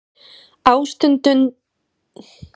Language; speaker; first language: Icelandic; native; Icelandic